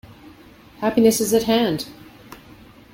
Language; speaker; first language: English; native; English